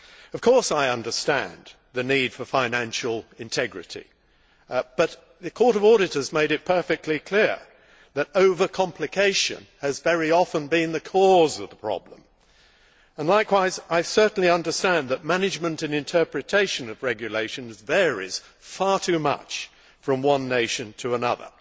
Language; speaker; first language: English; native; English